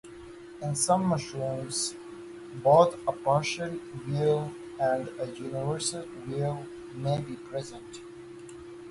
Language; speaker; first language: English; native; English